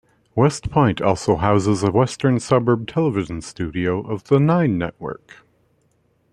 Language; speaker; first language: English; native; English